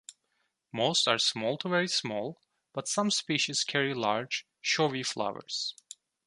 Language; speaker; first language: English; non-native, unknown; Turkish